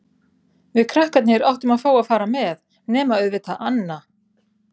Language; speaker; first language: Icelandic; native; Icelandic